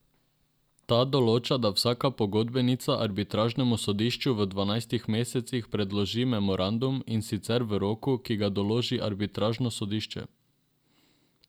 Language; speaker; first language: Slovenian; non-native, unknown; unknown